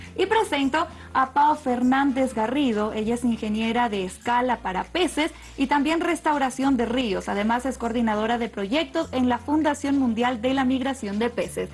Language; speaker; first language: Spanish; native; Spanish